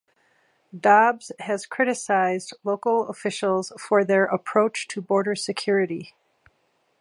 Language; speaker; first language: English; native; English